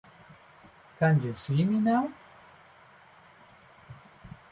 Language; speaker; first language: English; non-native, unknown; Spanish